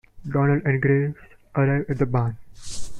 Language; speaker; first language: English; non-native, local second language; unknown